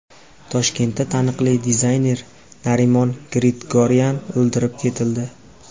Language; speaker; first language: Uzbek; native; Uzbek